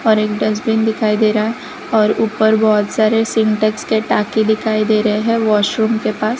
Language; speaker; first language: Hindi; non-native, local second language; Gujarati